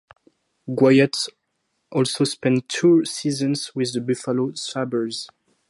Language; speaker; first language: English; non-native, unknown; French